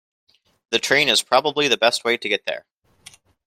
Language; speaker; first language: English; native; English